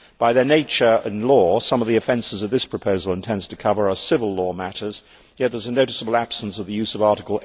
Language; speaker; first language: English; native; English